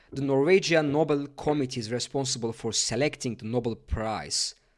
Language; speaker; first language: English; non-native, fluent; Turkish